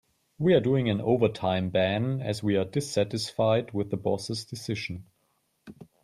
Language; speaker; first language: English; non-native, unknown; German